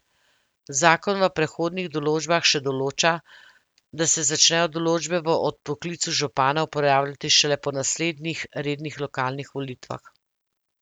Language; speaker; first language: Slovenian; native; Slovenian